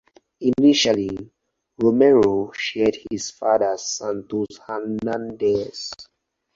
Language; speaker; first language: English; non-native, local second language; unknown